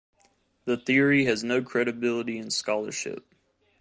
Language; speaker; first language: English; native; English